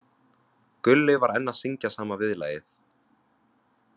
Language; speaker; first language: Icelandic; non-native, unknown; Vietnamese